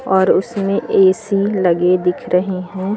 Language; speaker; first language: Hindi; native; Hindi